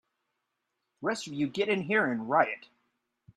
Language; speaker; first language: English; native; English